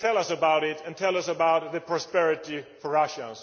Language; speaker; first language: English; non-native, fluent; Swedish